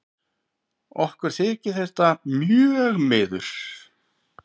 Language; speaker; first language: Icelandic; native; Icelandic